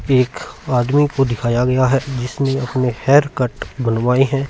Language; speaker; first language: Hindi; non-native, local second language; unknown